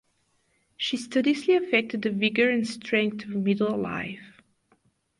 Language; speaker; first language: English; non-native, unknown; Bulgarian